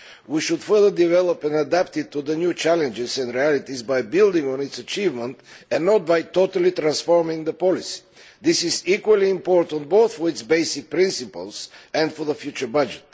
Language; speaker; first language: English; non-native, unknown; Bulgarian